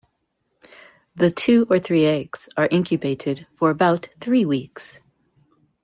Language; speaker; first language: English; native; English